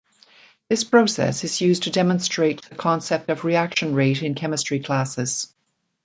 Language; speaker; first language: English; native; English